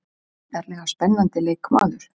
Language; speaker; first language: Icelandic; native; Icelandic